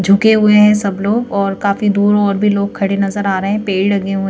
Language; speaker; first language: Hindi; native; Hindi